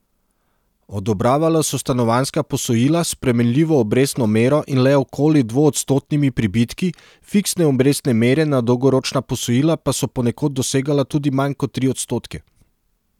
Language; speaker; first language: Slovenian; non-native, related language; Serbian